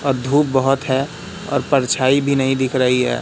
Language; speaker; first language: Hindi; native; Hindi